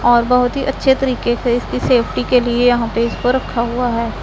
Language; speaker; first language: Hindi; non-native, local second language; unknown